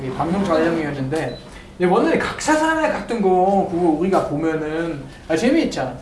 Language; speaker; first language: Korean; non-native, fluent; German